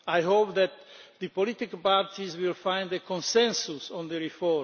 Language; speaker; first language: English; non-native, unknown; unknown